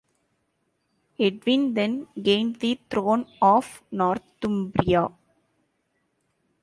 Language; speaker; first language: English; non-native, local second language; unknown